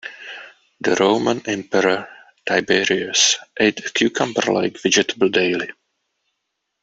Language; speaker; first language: English; non-native, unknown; Czech